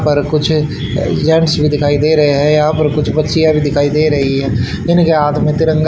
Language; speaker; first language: Hindi; native; Hindi